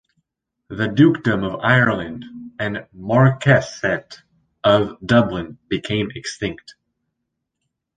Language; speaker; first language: English; native; English